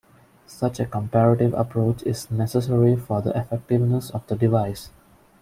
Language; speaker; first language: English; non-native, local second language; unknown